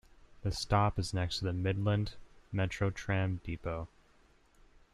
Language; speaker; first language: English; native; English